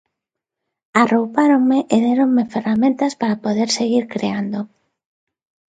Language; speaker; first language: Galician; non-native, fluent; Spanish